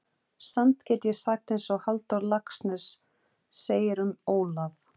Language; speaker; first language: Icelandic; non-native, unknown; Portuguese